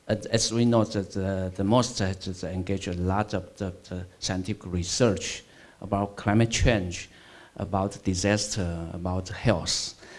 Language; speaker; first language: English; non-native, fluent; Chinese